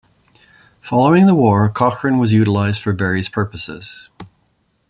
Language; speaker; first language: English; native; English